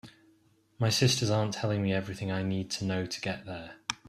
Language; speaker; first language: English; native; English